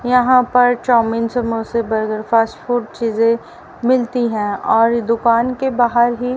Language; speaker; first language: Hindi; native; Hindi